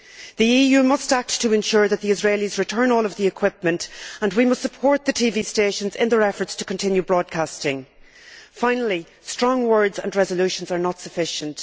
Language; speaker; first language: English; native; English